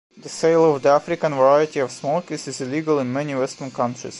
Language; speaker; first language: English; non-native, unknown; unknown